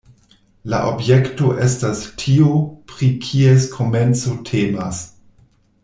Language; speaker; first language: Esperanto; non-native, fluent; German